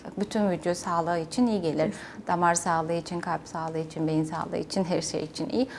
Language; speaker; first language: Turkish; non-native, fluent; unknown